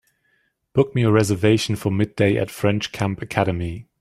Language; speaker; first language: English; native; English